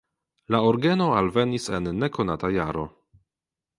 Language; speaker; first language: Esperanto; non-native, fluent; Polish